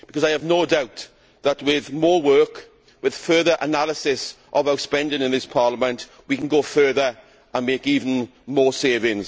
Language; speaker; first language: English; native; English